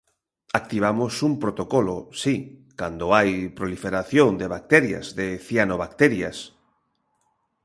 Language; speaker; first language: Galician; native; Galician